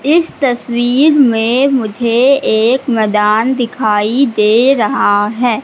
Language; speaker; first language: Hindi; native; Hindi